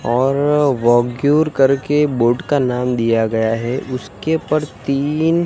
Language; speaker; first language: Hindi; non-native, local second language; Gujarati